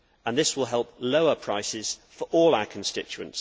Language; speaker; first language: English; native; English